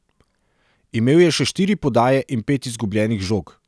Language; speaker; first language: Slovenian; non-native, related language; Serbian